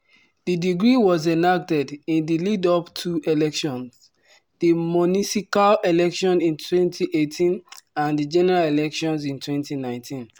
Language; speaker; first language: English; non-native, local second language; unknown